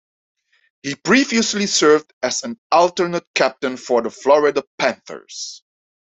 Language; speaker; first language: English; non-native, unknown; Dutch